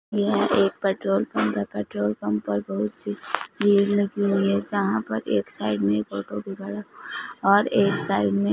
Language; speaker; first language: Hindi; non-native, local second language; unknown